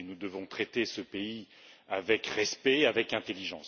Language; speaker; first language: French; native; French